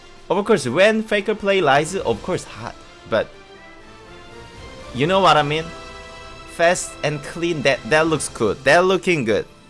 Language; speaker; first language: English; non-native, learner; Korean